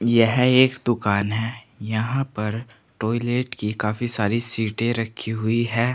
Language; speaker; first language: Hindi; native; Hindi